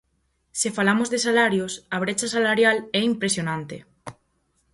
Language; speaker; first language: Galician; native; Galician